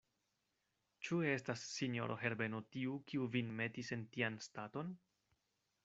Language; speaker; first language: Esperanto; non-native, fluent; Spanish